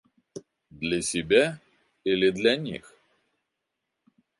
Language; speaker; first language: Russian; native; Russian